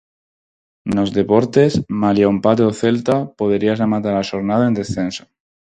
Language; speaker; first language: Galician; non-native, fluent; Spanish